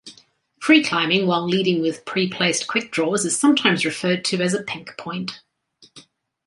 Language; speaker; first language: English; native; English